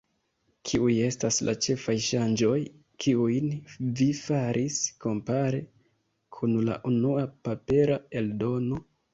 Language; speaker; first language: Esperanto; non-native, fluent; Kinyarwanda